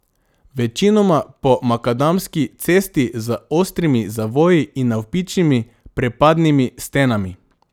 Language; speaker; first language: Slovenian; non-native, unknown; Macedonian